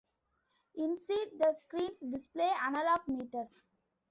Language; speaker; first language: English; non-native, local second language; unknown